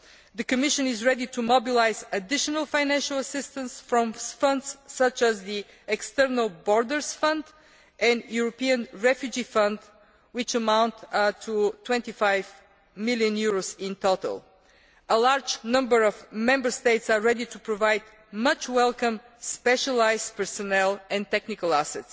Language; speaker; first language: English; non-native, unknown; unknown